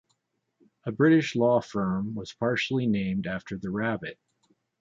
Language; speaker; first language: English; native; English